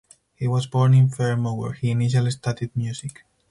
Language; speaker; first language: English; non-native, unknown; Spanish